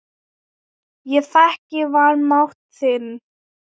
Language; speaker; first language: Icelandic; non-native, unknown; Thai